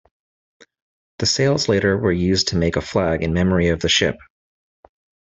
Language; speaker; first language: English; native; English